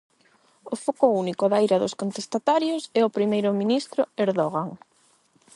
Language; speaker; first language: Galician; non-native, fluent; Spanish